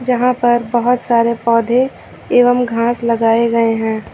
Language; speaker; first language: Hindi; native; Hindi